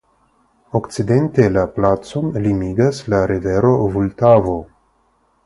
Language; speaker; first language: Esperanto; non-native, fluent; Russian